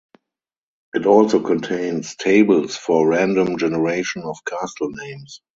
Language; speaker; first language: English; non-native, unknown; German